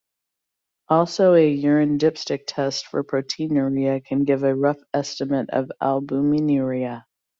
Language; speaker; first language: English; native; English